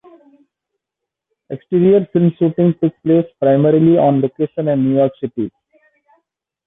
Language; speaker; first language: English; non-native, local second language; Odia